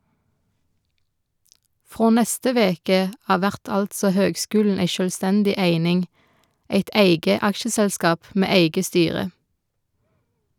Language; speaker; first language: Norwegian; native; Norwegian